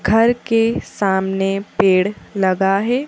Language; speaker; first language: Hindi; native; Hindi